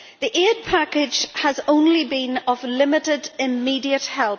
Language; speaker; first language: English; native; English